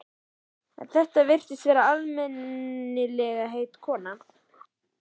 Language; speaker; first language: Icelandic; native; Icelandic